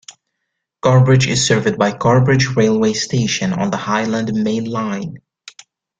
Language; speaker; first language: English; native; English